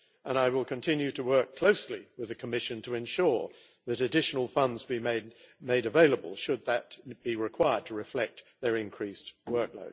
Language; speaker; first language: English; native; English